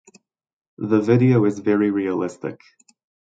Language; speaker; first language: English; non-native, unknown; Croatian